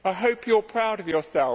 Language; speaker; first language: English; native; English